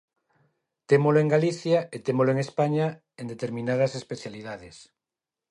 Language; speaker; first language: Galician; non-native, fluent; Spanish